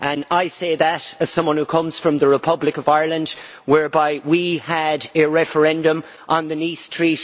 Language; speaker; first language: English; native; English